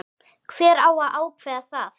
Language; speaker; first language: Icelandic; native; Icelandic